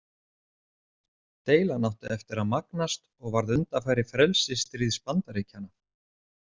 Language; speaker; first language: Icelandic; native; Icelandic